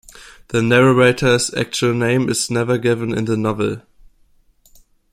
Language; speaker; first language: English; non-native, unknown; German